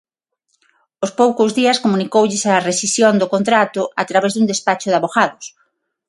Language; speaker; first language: Galician; non-native, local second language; Spanish